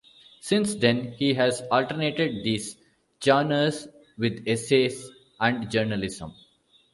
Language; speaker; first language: English; non-native, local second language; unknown